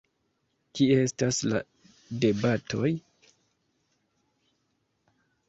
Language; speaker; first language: Esperanto; non-native, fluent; Kinyarwanda